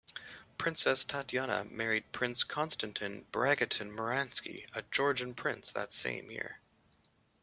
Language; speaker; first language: English; native; English